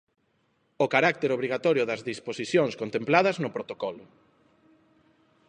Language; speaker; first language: Galician; non-native, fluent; Spanish